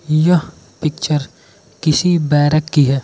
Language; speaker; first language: Hindi; non-native, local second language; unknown